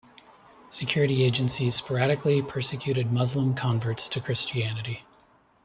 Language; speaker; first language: English; native; English